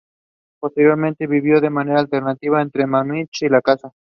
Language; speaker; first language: English; non-native, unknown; Spanish